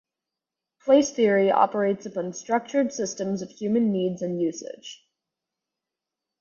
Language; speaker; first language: English; native; English